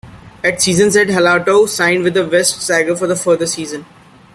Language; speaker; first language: English; non-native, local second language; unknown